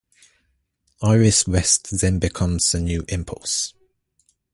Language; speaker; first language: English; native; English